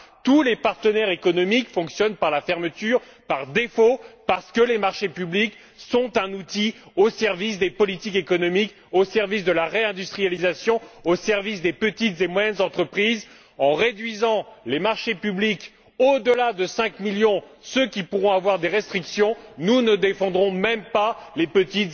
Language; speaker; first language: French; native; French